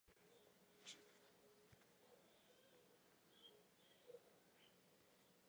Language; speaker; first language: English; non-native, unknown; Pashto